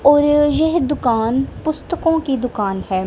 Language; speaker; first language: Hindi; non-native, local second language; Punjabi